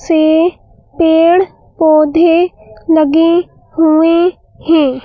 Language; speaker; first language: Hindi; native; Hindi